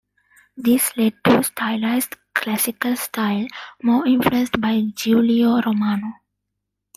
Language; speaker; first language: English; non-native, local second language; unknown